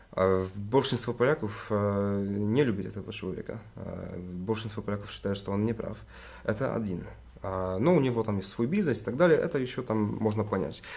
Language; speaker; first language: Russian; non-native, related language; Polish